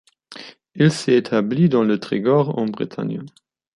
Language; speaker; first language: French; non-native, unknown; German